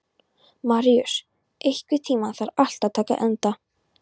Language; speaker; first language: Icelandic; non-native, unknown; Polish